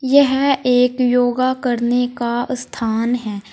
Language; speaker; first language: Hindi; native; Hindi